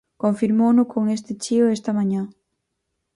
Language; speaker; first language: Galician; native; Galician